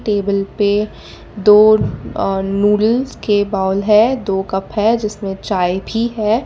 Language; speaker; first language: Hindi; non-native, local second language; Gujarati